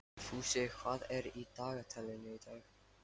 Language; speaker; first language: Icelandic; non-native, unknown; Lithuanian